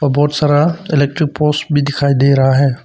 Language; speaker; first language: Hindi; non-native, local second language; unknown